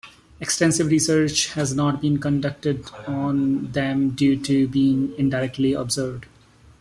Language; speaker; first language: English; non-native, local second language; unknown